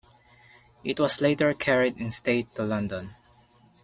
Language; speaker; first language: English; non-native, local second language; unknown